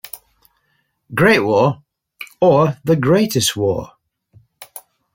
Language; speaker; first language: English; native; English